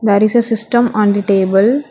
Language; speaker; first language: English; non-native, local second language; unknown